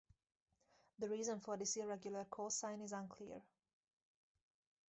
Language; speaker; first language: English; native; English